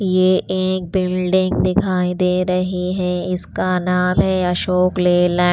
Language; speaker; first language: Hindi; non-native, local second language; Punjabi